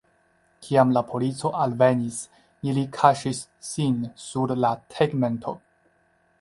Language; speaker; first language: Esperanto; non-native, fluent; Chinese